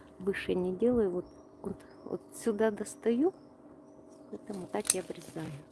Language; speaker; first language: Russian; non-native, local second language; Ukrainian